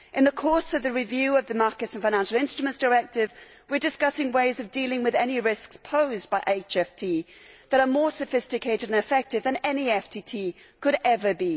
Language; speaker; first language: English; native; English